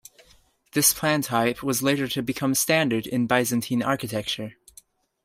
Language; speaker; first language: English; native; English